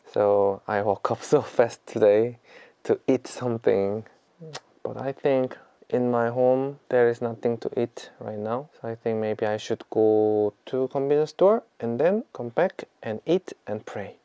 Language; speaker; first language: English; non-native, fluent; Korean